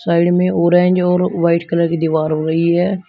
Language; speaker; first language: Hindi; native; Hindi